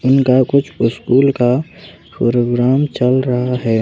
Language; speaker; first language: Hindi; native; Hindi